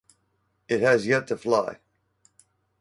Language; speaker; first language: English; native; English